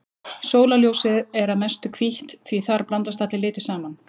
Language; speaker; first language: Icelandic; native; Icelandic